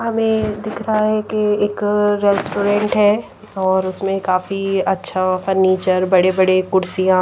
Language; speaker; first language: Hindi; non-native, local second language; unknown